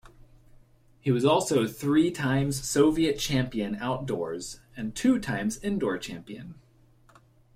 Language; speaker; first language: English; native; English